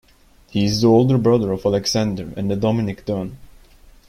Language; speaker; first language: English; non-native, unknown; Turkish